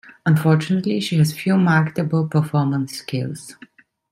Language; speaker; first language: English; non-native, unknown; Italian